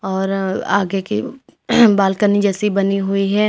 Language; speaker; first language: Hindi; native; Hindi